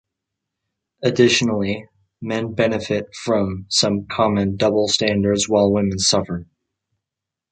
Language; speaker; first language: English; native; English